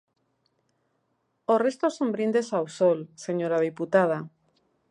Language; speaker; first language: Galician; native; Galician